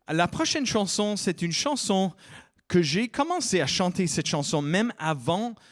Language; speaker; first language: French; non-native, fluent; English